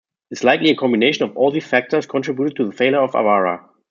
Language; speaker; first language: English; non-native, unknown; German